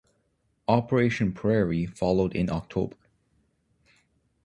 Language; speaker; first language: English; native; English